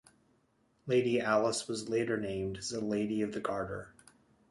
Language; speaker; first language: English; native; English